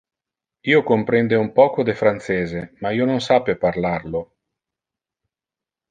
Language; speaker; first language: Interlingua; non-native, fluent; Italian